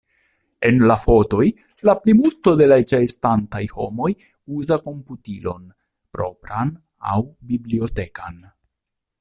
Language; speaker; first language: Esperanto; non-native, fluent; Italian